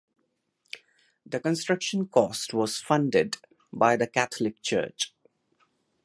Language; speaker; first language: English; non-native, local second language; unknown